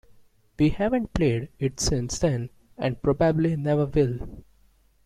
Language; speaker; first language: English; non-native, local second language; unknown